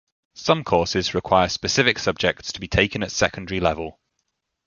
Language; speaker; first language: English; native; English